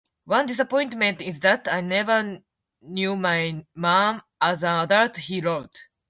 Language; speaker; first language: English; non-native, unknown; Japanese